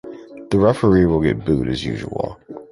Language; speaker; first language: English; native; English